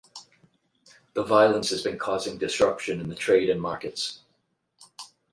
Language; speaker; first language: English; native; English